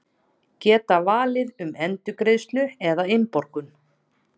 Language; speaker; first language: Icelandic; native; Icelandic